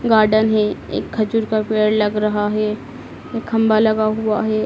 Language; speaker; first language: Hindi; native; Hindi